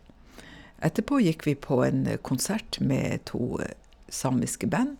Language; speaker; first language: Norwegian; native; Norwegian